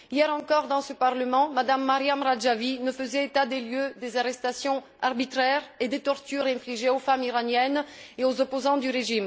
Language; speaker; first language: French; non-native, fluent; Bulgarian